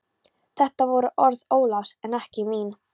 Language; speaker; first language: Icelandic; non-native, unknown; Polish